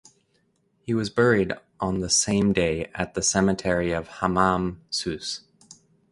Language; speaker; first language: English; native; English